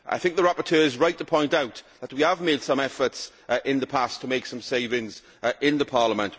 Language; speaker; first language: English; native; English